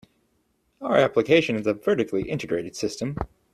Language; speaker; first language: English; native; English